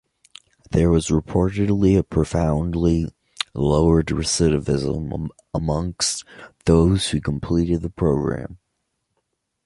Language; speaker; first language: English; native; English